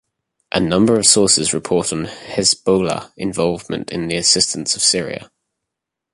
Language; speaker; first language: English; native; English